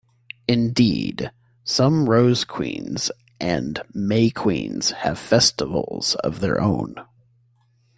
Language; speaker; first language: English; native; English